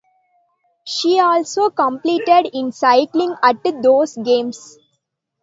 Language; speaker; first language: English; non-native, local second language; Tamil